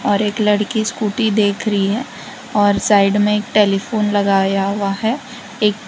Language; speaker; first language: Hindi; non-native, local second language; Gujarati